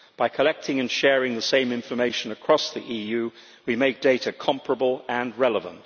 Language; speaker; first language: English; native; English